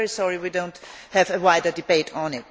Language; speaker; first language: English; non-native, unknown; German